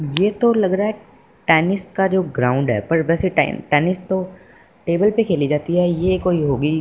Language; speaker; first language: Hindi; non-native, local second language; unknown